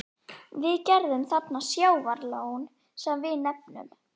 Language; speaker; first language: Icelandic; native; Icelandic